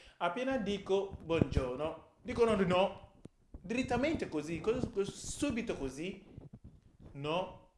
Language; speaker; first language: Italian; non-native, fluent; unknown